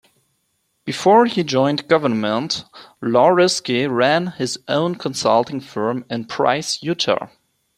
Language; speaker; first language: English; non-native, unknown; German